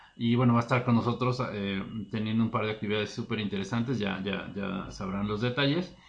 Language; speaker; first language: Spanish; native; Spanish